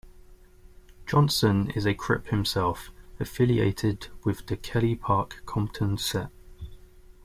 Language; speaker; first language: English; native; English